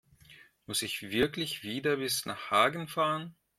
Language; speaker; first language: German; non-native, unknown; Russian